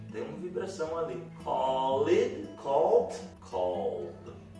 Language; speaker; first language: Portuguese; non-native, fluent; English